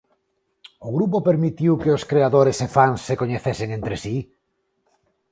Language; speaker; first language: Galician; non-native, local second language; Spanish